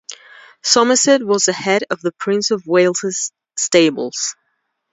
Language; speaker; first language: English; non-native, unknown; Spanish